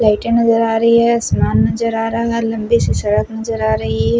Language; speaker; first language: Hindi; non-native, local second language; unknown